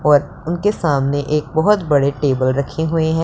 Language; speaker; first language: Hindi; non-native, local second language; Punjabi